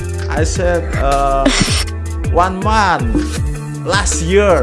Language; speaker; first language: English; non-native, learner; Indonesian